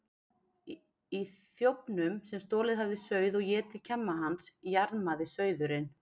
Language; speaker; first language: Icelandic; native; Icelandic